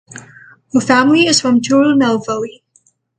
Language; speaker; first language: English; native; English